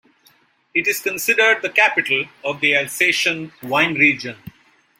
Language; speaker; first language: English; non-native, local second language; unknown